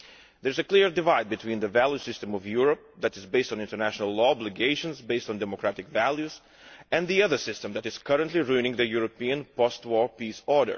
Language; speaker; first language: English; non-native, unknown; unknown